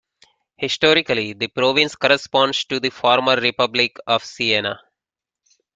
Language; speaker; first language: English; native; English